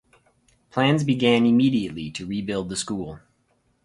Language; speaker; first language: English; native; English